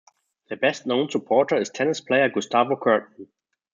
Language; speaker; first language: English; non-native, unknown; German